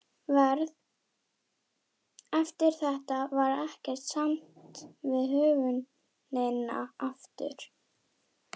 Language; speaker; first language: Icelandic; non-native, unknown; German